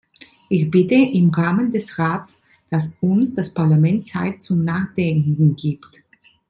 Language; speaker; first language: German; non-native, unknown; Italian